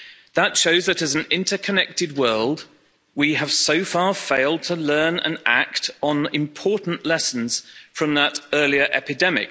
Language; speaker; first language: English; native; English